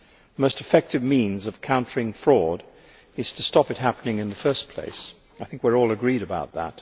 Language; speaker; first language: English; native; English